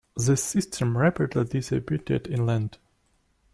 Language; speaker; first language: English; non-native, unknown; Russian